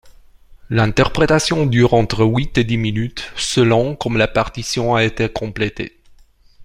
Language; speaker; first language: French; non-native, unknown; Romanian